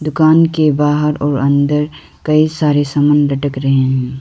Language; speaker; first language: Hindi; non-native, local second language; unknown